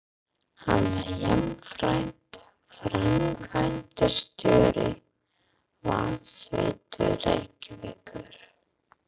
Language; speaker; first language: Icelandic; non-native, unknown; English